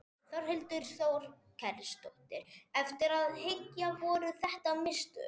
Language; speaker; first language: Icelandic; non-native, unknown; Spanish